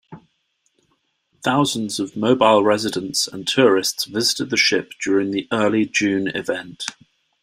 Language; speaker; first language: English; native; English